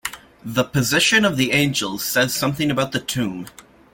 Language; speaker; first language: English; native; English